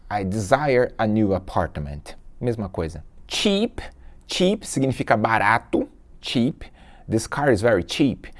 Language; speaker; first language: English; non-native, fluent; Portuguese